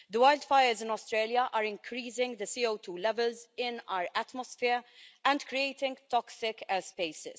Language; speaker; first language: English; non-native, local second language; Maltese